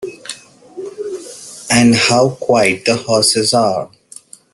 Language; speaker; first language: English; non-native, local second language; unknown